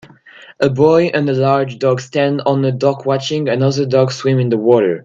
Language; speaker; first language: English; non-native, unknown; French